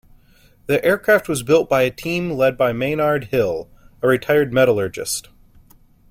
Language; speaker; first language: English; native; English